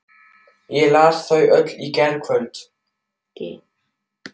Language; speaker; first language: Icelandic; non-native, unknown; German